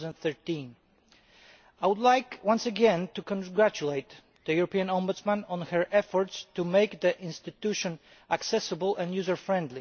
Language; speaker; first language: English; non-native, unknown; Polish